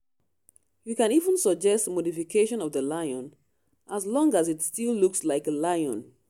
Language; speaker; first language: English; non-native, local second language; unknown